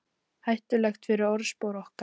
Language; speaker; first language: Icelandic; native; Icelandic